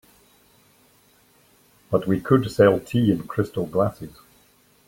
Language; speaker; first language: English; native; English